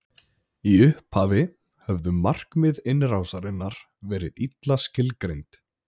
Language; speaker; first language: Icelandic; native; Icelandic